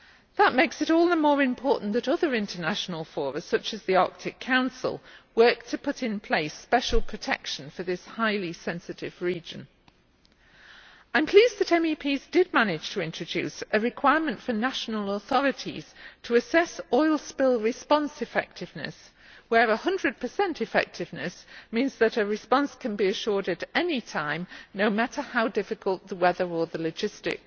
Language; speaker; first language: English; native; English